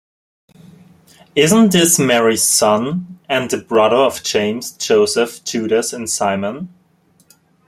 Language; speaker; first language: English; native; English